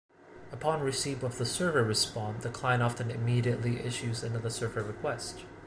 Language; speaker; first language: English; non-native, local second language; Cantonese